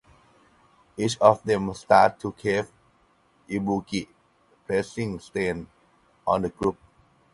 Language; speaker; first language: English; non-native, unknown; Thai